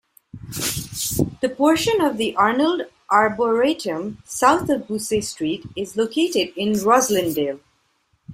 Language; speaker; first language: English; non-native, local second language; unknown